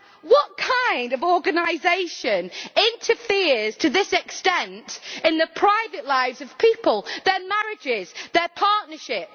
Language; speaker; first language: English; native; English